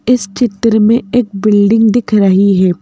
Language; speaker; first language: Hindi; native; Hindi